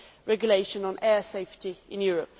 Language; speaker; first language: English; non-native, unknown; Swedish